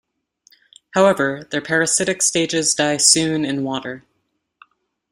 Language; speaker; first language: English; native; English